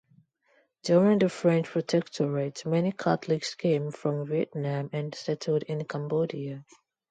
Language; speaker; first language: English; non-native, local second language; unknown